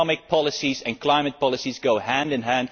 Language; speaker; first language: English; non-native, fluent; Dutch